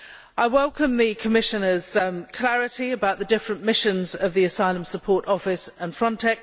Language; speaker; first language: English; native; English